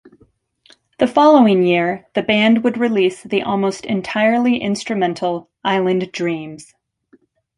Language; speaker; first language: English; native; English